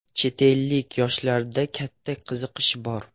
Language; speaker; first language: Uzbek; non-native, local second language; Russian